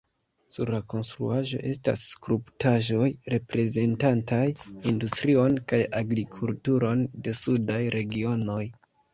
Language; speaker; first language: Esperanto; non-native, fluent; Kinyarwanda